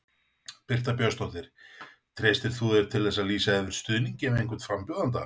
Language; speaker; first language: Icelandic; native; Icelandic